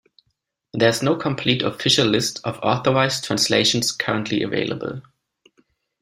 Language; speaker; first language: English; non-native, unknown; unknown